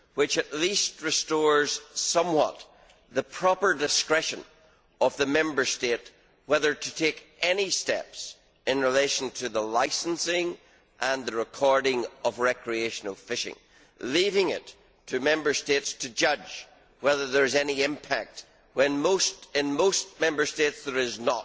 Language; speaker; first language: English; native; English